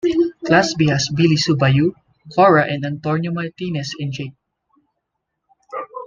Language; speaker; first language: English; non-native, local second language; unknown